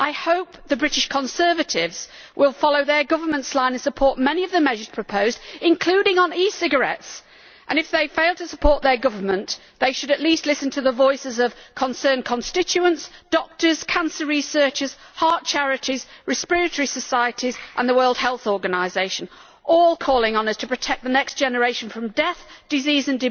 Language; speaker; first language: English; native; English